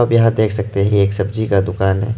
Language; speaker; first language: Hindi; early bilingual, other home language; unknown